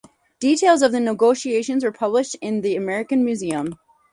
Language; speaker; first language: English; native; English